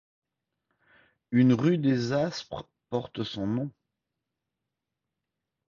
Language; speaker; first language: French; native; French